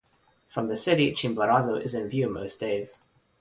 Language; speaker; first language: English; non-native, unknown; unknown